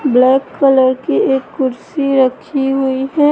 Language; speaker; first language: Hindi; native; Hindi